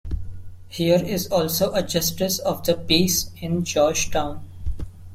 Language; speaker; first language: English; non-native, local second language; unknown